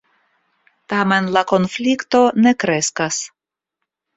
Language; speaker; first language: Esperanto; non-native, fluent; Russian